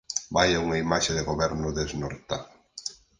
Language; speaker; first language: Galician; native; Galician